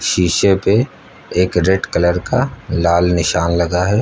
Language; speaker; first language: Hindi; native; Hindi